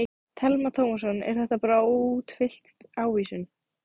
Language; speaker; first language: Icelandic; native; Icelandic